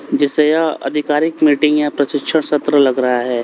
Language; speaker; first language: Hindi; native; Hindi